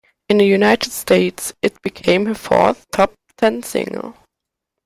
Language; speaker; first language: English; non-native, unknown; German